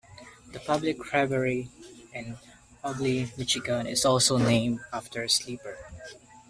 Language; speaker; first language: English; non-native, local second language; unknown